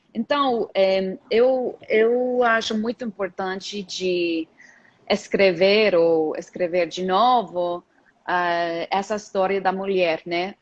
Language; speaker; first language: Portuguese; non-native, fluent; English